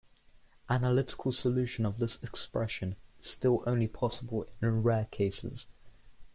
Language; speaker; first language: English; native; English